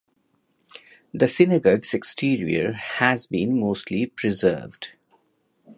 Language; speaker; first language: English; non-native, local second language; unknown